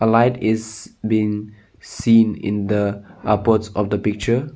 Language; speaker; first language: English; non-native, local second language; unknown